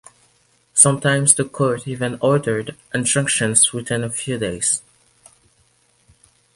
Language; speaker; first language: English; non-native, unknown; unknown